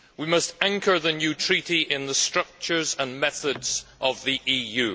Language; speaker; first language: English; native; English